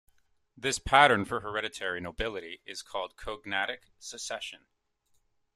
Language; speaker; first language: English; native; English